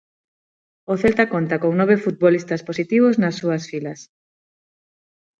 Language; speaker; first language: Galician; non-native, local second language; Spanish